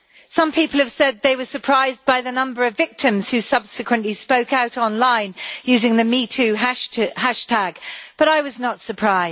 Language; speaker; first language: English; native; English